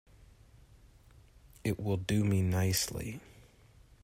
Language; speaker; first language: English; native; English